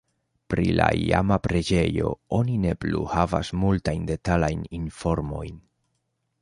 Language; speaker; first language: Esperanto; non-native, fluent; Spanish